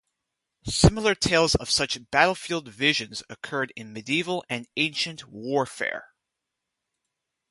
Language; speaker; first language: English; native; English